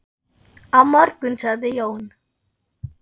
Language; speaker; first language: Icelandic; non-native, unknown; German